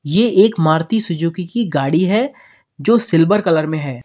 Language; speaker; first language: Hindi; native; Hindi